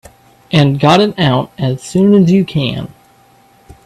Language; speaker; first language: English; native; English